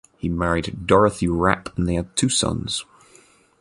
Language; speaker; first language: English; native; English